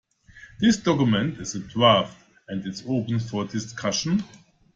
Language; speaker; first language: English; non-native, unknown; German